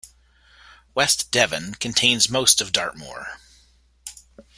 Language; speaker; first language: English; native; English